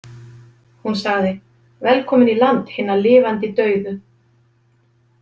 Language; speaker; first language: Icelandic; native; Icelandic